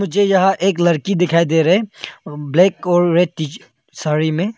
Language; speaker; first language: Hindi; non-native, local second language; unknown